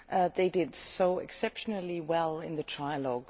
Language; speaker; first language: English; non-native, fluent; Dutch